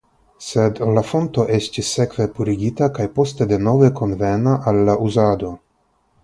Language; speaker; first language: Esperanto; non-native, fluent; Russian